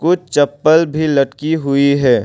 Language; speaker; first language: Hindi; non-native, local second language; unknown